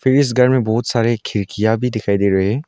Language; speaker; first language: Hindi; non-native, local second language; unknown